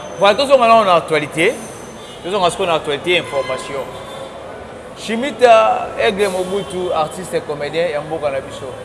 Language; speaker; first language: Lingala; non-native, local second language; Phende